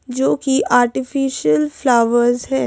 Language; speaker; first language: Hindi; native; Hindi